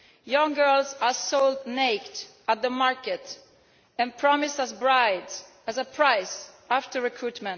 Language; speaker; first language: English; non-native, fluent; Italian